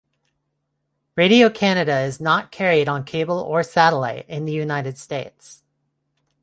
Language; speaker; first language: English; non-native, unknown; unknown